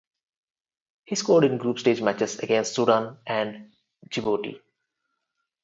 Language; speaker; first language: English; non-native, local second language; Telugu